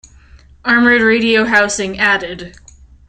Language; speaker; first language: English; native; English